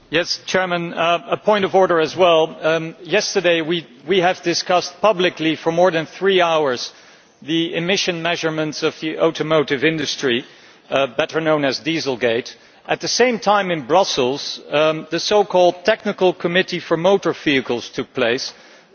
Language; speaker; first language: English; non-native, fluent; Dutch